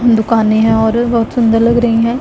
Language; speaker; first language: Hindi; non-native, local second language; Punjabi